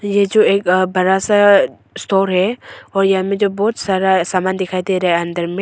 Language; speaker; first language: Hindi; non-native, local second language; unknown